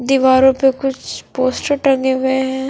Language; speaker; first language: Hindi; non-native, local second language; Punjabi